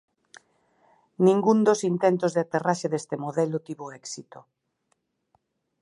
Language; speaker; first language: Galician; native; Galician